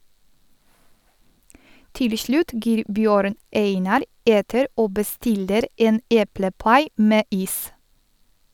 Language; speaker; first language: Norwegian; non-native, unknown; Polish